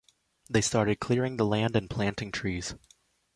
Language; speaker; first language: English; native; English